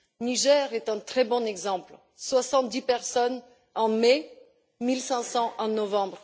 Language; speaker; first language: French; non-native, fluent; Bulgarian